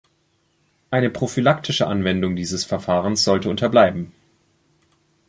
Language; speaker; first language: German; native; German